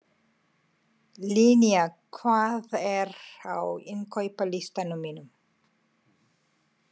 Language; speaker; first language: Icelandic; non-native, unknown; Tamil